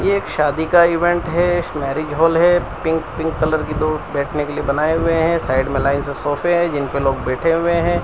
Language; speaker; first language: Hindi; non-native, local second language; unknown